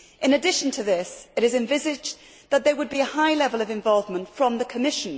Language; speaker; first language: English; native; English